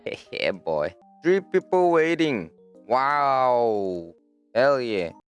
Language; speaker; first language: English; non-native, learner; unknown